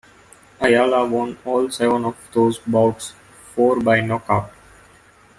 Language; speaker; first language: English; non-native, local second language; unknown